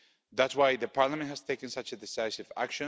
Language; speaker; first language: English; non-native, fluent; Spanish